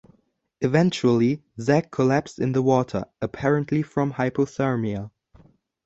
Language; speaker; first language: English; non-native, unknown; German